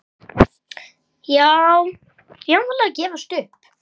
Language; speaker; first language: Icelandic; native; Icelandic